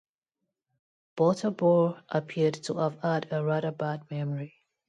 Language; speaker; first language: English; non-native, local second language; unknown